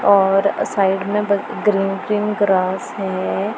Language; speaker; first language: Hindi; non-native, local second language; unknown